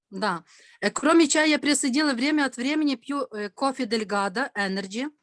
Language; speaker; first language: Russian; non-native, local second language; Ukrainian